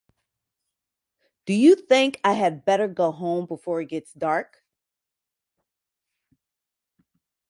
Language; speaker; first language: English; native; English